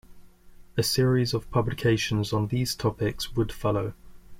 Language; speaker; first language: English; native; English